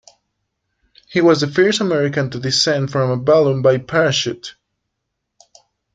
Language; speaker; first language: English; non-native, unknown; Spanish